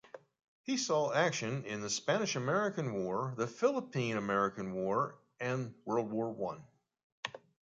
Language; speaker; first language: English; native; English